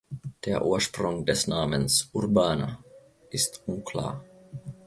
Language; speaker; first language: German; non-native, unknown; Finnish